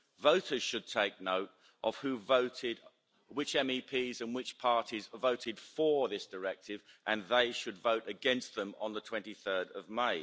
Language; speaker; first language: English; native; English